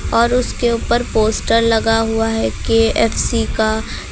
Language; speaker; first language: Hindi; native; Hindi